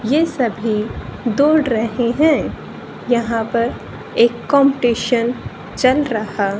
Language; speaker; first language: Hindi; native; Hindi